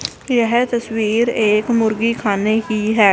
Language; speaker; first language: Hindi; non-native, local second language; Punjabi